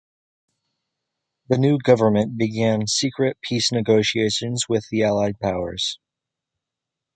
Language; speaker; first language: English; native; English